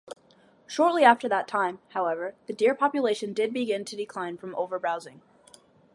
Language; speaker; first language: English; native; English